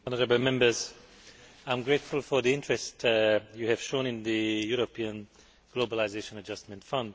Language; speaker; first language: English; non-native, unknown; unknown